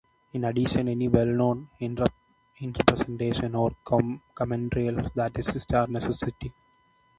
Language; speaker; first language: English; non-native, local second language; Malayalam